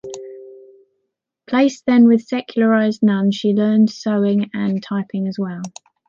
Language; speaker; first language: English; native; English